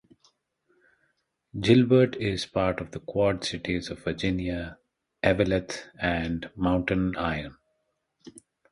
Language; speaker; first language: English; non-native, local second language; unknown